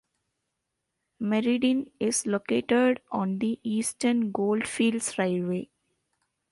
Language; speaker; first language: English; non-native, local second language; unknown